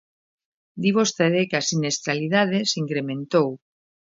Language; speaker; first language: Galician; native; Galician